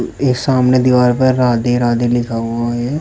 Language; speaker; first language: Hindi; native; Hindi